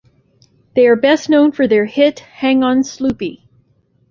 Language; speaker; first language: English; native; English